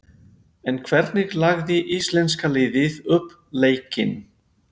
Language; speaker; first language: Icelandic; non-native, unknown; Spanish